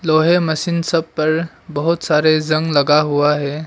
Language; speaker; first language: Hindi; non-native, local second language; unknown